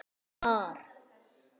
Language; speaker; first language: Icelandic; native; Icelandic